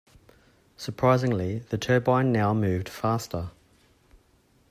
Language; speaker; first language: English; native; English